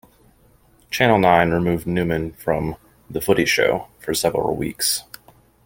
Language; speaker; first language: English; native; English